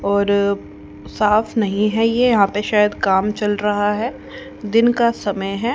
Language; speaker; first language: Hindi; native; Hindi